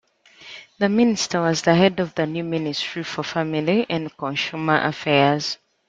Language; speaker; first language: English; native; English